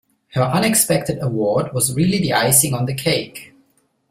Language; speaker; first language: English; non-native, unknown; German